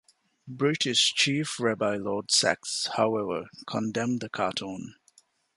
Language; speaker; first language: English; non-native, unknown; Divehi